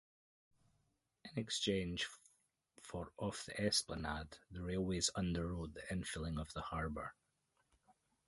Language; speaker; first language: English; native; English